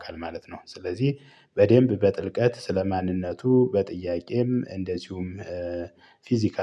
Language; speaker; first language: Amharic; native; Amharic